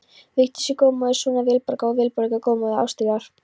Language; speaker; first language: Icelandic; non-native, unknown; Polish